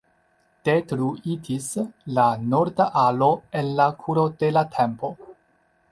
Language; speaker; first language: Esperanto; non-native, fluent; Chinese